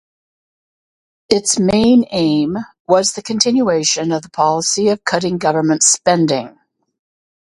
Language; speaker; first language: English; native; English